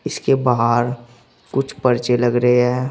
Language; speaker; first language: Hindi; native; Hindi